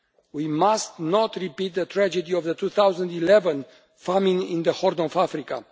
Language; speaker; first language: English; non-native, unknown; Romanian